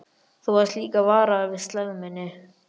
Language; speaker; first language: Icelandic; native; Icelandic